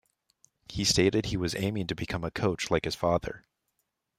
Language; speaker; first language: English; native; English